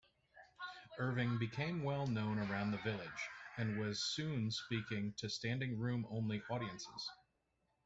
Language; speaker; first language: English; native; English